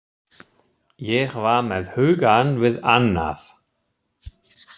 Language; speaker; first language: Icelandic; non-native, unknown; German